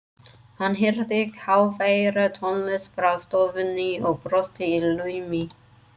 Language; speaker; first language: Icelandic; non-native, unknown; English